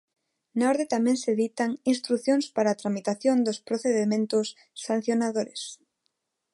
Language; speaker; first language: Galician; non-native, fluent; Spanish